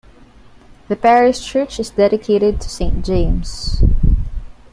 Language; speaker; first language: English; non-native, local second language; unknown